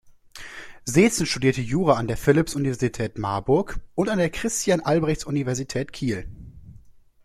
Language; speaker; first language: German; native; German